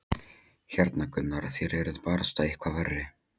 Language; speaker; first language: Icelandic; non-native, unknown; Polish